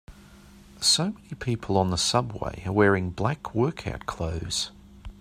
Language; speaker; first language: English; native; English